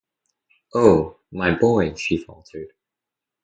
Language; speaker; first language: English; native; English